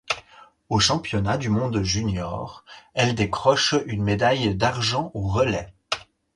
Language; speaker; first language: French; native; French